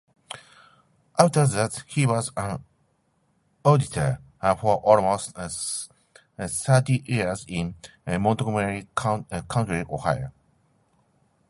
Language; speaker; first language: English; non-native, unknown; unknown